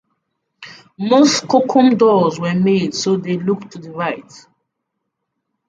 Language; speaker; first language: English; non-native, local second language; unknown